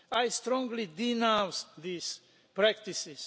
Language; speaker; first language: English; non-native, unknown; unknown